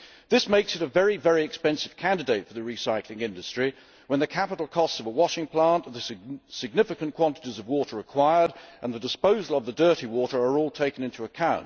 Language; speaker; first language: English; native; English